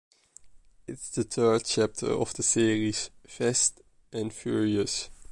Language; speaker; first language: English; non-native, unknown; Dutch